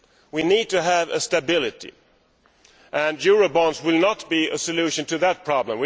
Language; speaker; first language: English; non-native, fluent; Swedish